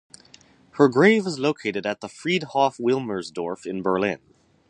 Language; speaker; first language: English; native; English